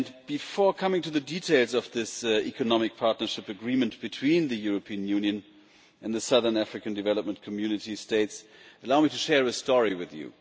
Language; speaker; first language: English; non-native, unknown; German